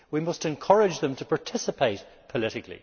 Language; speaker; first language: English; native; English